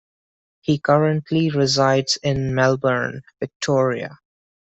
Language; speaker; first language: English; non-native, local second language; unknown